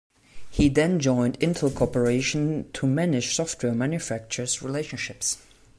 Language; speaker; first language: English; non-native, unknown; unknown